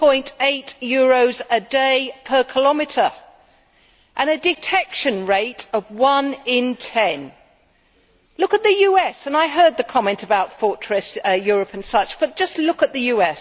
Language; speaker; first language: English; native; English